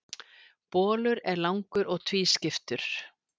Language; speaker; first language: Icelandic; native; Icelandic